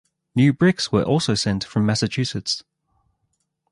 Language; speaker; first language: English; native; English